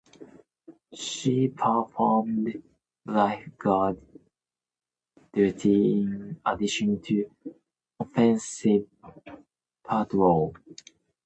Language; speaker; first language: English; non-native, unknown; Japanese